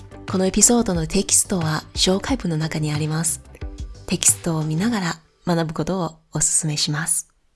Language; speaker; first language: Japanese; non-native, fluent; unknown